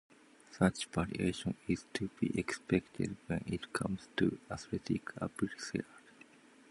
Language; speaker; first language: English; non-native, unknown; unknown